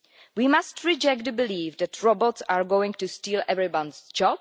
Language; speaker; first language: English; non-native, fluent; Czech